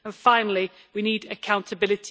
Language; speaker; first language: English; native; English